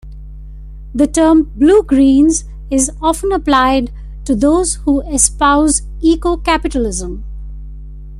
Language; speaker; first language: English; non-native, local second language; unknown